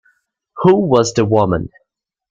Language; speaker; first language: English; native; English